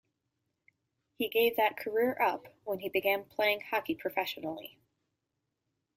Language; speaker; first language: English; native; English